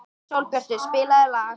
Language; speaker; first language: Icelandic; native; Icelandic